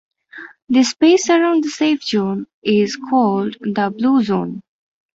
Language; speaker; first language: English; non-native, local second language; Bangla